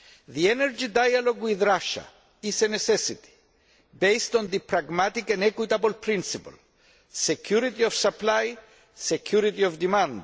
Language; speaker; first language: English; non-native, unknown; Greek